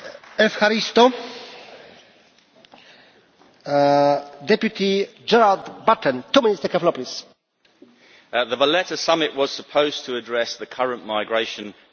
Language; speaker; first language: English; native; English